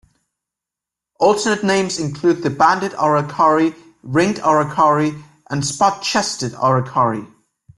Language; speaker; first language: English; native; English